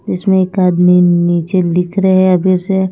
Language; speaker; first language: Hindi; non-native, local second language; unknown